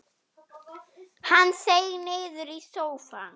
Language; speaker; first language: Icelandic; non-native, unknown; German